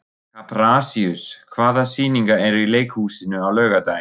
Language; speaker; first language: Icelandic; non-native, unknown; German